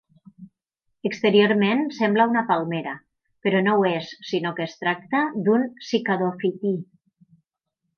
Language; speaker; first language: Catalan; native; Catalan